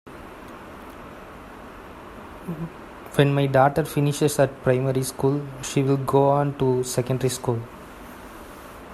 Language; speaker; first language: English; non-native, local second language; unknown